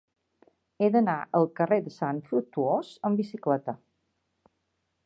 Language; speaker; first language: Catalan; native; Catalan